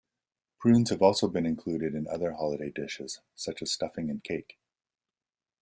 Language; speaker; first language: English; native; English